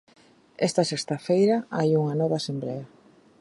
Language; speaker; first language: Galician; native; Galician